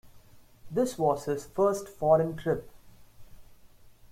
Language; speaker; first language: English; non-native, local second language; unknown